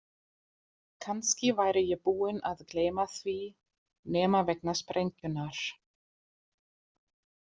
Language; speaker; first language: Icelandic; non-native, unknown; German